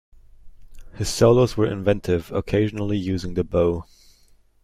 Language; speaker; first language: English; native; English